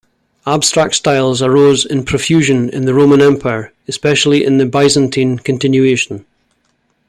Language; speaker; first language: English; native; English